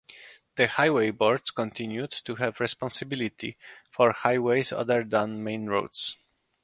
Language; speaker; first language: English; non-native, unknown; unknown